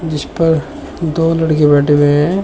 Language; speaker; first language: Hindi; native; Hindi